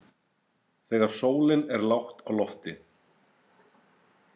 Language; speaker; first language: Icelandic; native; Icelandic